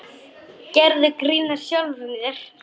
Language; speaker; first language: Icelandic; non-native, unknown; Polish